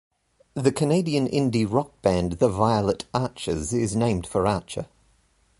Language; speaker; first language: English; native; English